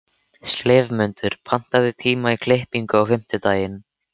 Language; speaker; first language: Icelandic; native; Icelandic